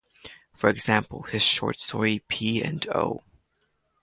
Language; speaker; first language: English; non-native, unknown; Latvian